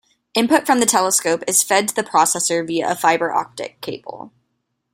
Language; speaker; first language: English; native; English